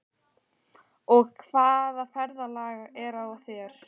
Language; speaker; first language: Icelandic; native; Icelandic